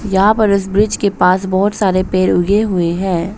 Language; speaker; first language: Hindi; early bilingual, other home language; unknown